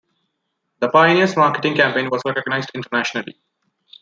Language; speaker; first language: English; non-native, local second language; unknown